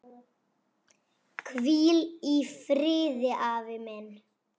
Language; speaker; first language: Icelandic; native; Icelandic